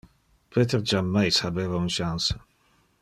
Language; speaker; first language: Interlingua; non-native, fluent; Dutch